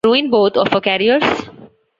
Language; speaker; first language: English; non-native, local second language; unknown